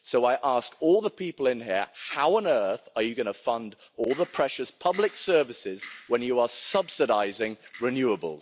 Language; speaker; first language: English; native; English